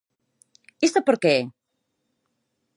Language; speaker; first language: Galician; non-native, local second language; Spanish